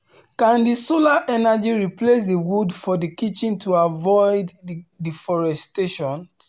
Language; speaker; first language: English; non-native, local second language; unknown